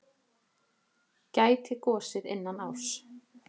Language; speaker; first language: Icelandic; native; Icelandic